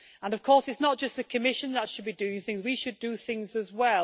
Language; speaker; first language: English; native; English